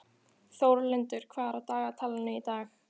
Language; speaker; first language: Icelandic; native; Icelandic